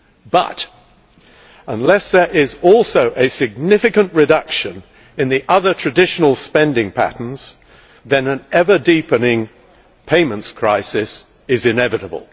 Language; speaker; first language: English; native; English